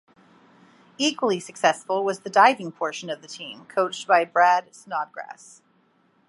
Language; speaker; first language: English; native; English